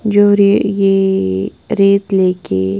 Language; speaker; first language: Hindi; non-native, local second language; Punjabi